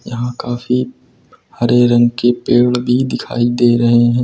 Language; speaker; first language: Hindi; native; Hindi